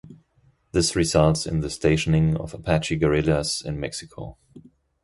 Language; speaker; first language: English; non-native, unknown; German